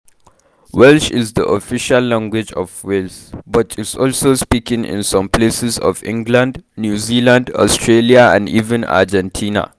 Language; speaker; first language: English; non-native, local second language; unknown